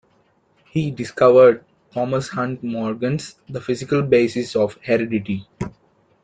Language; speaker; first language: English; non-native, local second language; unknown